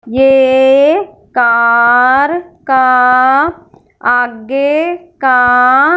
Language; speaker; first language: Hindi; non-native, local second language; Punjabi